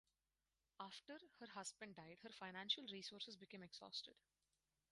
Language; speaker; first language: English; non-native, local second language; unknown